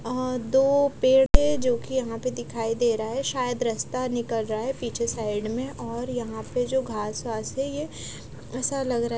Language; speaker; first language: Hindi; non-native, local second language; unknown